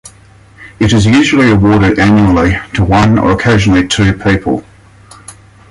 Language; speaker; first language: English; native; English